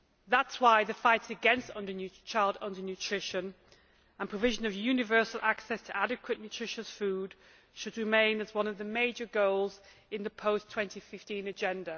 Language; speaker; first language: English; native; English